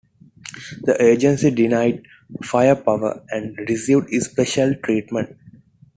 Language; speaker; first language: English; non-native, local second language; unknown